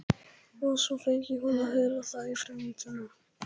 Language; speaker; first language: Icelandic; non-native, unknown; Polish